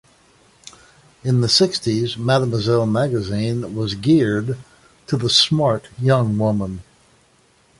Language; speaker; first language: English; native; English